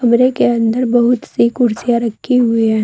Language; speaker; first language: Hindi; native; Hindi